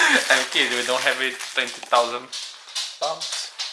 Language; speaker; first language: English; non-native, fluent; Portuguese